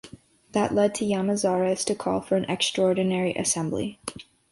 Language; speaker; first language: English; native; English